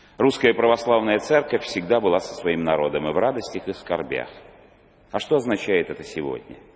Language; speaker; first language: Russian; native; Russian